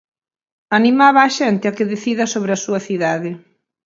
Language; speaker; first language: Galician; native; Galician